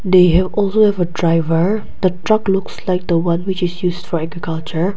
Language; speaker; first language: English; non-native, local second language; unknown